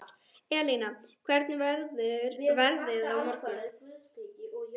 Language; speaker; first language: Icelandic; non-native, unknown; German